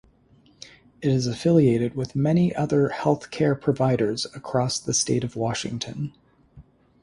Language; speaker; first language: English; native; English